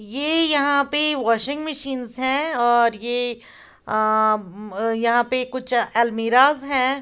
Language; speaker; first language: Hindi; native; Hindi